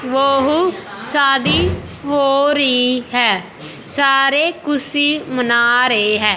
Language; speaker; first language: Hindi; non-native, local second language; Punjabi